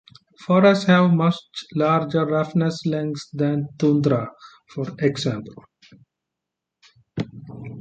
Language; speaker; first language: English; non-native, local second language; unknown